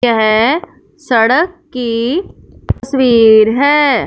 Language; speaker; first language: Hindi; non-native, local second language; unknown